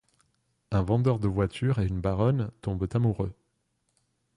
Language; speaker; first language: French; non-native, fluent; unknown